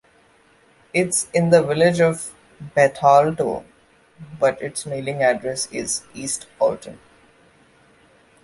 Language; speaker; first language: English; non-native, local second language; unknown